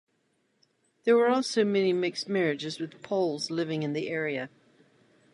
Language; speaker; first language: English; native; English